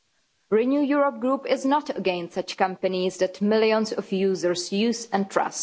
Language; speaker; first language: English; non-native, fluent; Czech